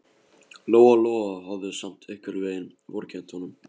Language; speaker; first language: Icelandic; non-native, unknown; Polish